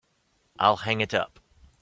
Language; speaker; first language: English; native; English